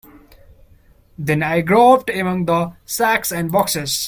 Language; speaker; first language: English; non-native, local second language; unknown